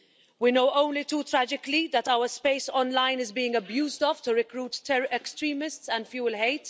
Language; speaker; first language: English; non-native, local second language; Maltese